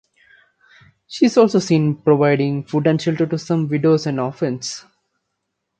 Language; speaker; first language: English; non-native, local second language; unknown